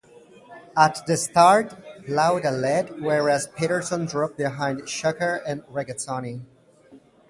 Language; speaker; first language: English; native; English